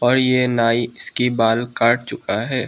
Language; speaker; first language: Hindi; non-native, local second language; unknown